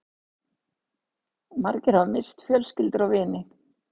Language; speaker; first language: Icelandic; native; Icelandic